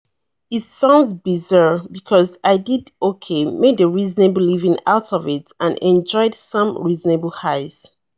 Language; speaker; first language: English; non-native, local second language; Yoruba